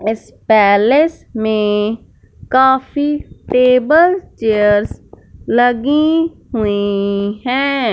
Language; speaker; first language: Hindi; non-native, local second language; Punjabi